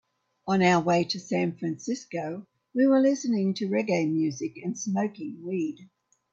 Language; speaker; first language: English; native; English